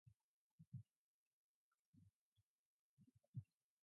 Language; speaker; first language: English; non-native, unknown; Mongolian